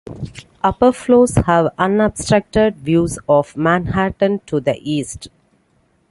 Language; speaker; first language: English; non-native, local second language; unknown